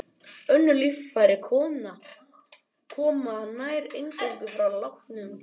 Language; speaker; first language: Icelandic; native; Icelandic